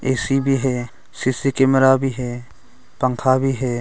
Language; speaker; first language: Hindi; non-native, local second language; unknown